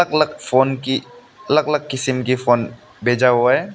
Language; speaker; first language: Hindi; non-native, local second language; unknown